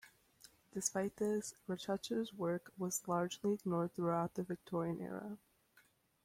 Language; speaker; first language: English; native; English